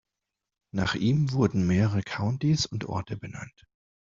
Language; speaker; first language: German; non-native, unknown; Spanish